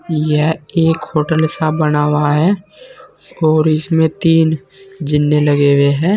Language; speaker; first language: Hindi; native; Hindi